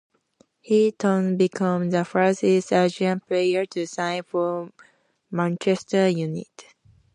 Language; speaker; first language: English; native; English